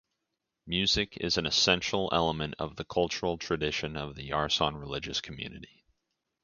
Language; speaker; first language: English; native; English